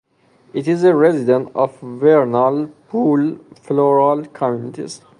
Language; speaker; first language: English; non-native, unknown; Persian